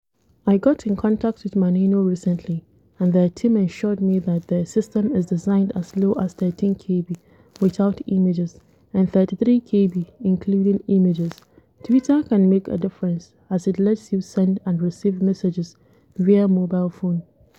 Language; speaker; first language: English; non-native, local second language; Hausa